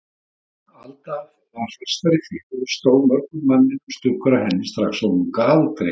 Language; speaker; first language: Icelandic; native; Icelandic